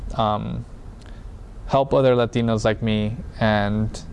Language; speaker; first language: English; early bilingual, other home language; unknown